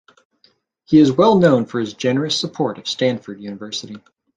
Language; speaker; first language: English; native; English